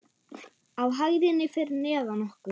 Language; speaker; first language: Icelandic; non-native, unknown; German